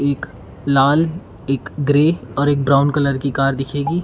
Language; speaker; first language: Hindi; non-native, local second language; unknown